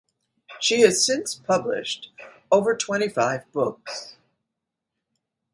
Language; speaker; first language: English; native; English